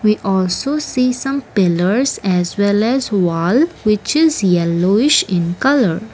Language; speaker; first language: English; non-native, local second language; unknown